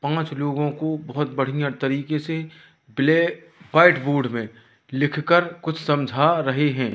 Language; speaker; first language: Hindi; native; Hindi